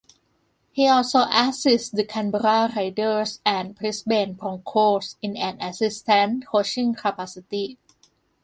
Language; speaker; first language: English; non-native, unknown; Thai